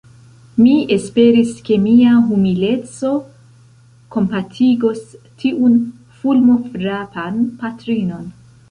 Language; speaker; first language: Esperanto; non-native, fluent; Central Kurdish